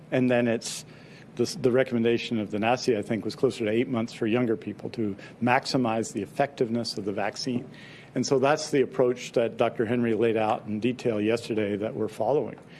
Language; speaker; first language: English; native; English